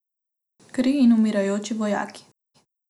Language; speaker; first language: Slovenian; non-native, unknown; Macedonian